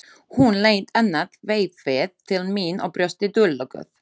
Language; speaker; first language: Icelandic; non-native, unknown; Slovak